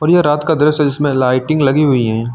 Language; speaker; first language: Hindi; native; Hindi